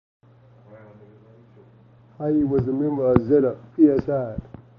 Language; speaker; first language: English; native; English